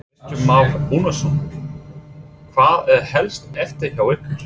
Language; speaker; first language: Icelandic; non-native, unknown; English